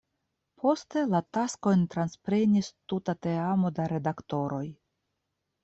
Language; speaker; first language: Esperanto; non-native, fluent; Russian